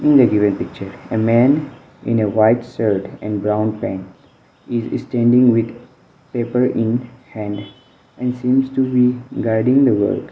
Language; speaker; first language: English; non-native, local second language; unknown